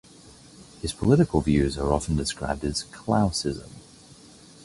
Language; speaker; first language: English; native; English